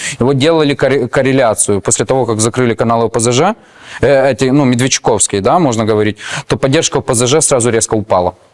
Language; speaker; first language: Russian; non-native, local second language; Ukrainian